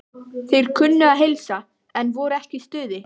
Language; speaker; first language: Icelandic; native; Icelandic